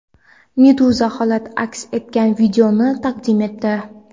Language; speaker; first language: Uzbek; non-native, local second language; Kara-Kalpak